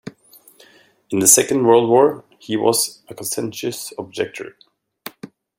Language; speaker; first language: English; native; English